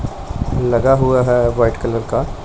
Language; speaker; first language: Hindi; non-native, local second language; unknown